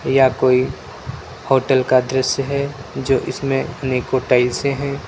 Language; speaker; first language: Hindi; native; Hindi